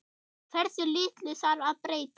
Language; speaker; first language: Icelandic; non-native, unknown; German